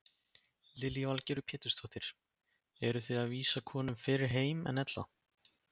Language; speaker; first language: Icelandic; native; Icelandic